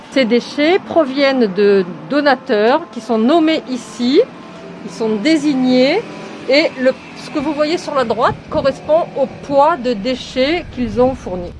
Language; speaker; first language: French; native; French